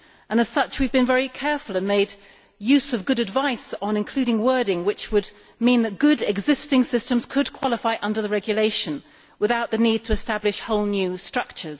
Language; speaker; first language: English; native; English